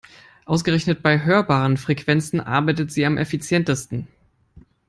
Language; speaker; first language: English; non-native, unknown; German